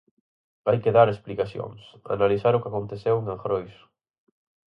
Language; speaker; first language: Galician; native; Galician